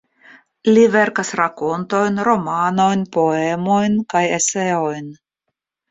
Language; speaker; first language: Esperanto; non-native, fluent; Russian